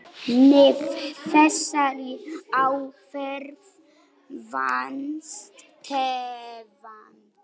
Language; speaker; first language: Icelandic; non-native, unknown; Polish